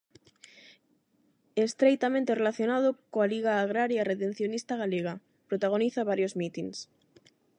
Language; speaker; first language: Galician; non-native, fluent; Spanish